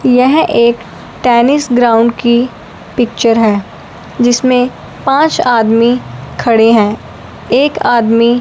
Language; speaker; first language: Hindi; non-native, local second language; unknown